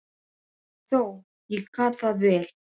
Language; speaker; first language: Icelandic; non-native, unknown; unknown